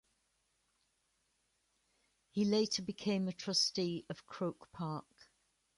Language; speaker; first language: English; native; English